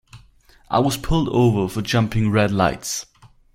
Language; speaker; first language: English; non-native, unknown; German